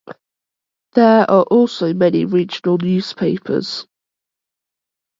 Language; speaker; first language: English; native; English